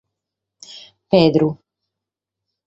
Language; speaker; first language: Sardinian; native; Sardinian